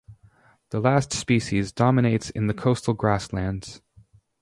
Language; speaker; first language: English; native; English